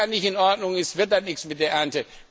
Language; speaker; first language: German; non-native, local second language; Luxembourgish